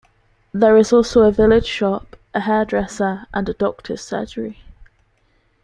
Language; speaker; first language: English; native; English